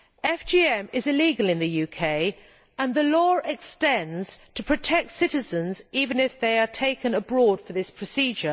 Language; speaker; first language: English; native; English